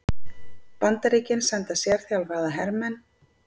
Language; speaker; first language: Icelandic; native; Icelandic